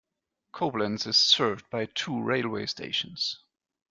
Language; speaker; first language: English; non-native, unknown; German